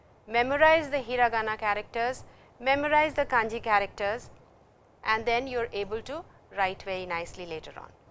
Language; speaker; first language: English; non-native, local second language; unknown